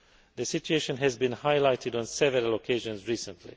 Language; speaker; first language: English; non-native, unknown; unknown